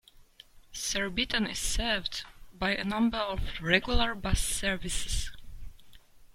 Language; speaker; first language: English; native; English